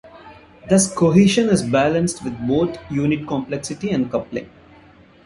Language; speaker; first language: English; non-native, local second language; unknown